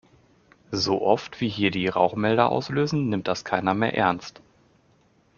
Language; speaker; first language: German; native; German